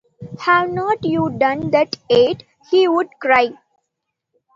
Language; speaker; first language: English; non-native, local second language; Tamil